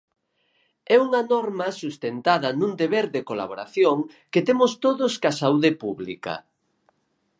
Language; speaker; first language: Galician; native; Galician